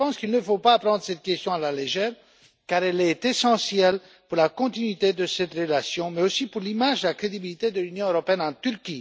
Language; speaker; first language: French; non-native, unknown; Romanian